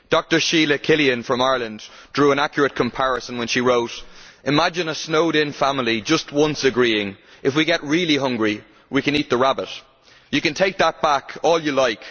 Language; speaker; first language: English; native; English